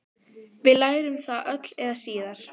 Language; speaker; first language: Icelandic; native; Icelandic